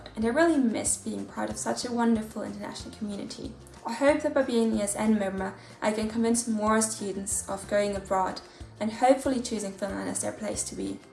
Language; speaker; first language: English; non-native, fluent; German